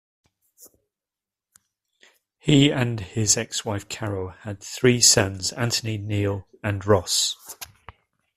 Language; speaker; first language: English; native; English